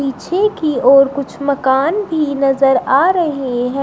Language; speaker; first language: Hindi; native; Hindi